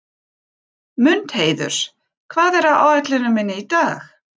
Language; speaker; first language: Icelandic; non-native, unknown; German